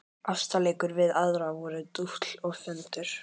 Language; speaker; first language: Icelandic; native; Icelandic